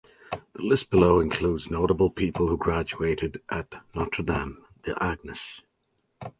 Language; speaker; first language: English; native; English